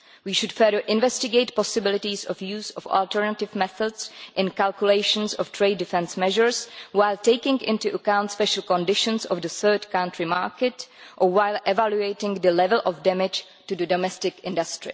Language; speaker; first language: English; non-native, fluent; Czech